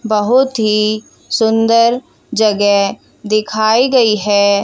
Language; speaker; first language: Hindi; native; Hindi